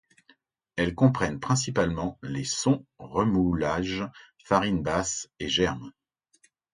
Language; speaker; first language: French; native; French